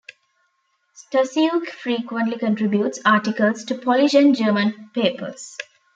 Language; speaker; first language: English; non-native, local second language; Tamil